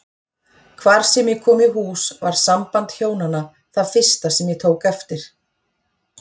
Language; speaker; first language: Icelandic; native; Icelandic